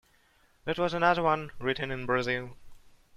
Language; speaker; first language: English; non-native, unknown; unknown